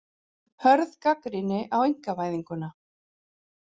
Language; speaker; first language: Icelandic; native; Icelandic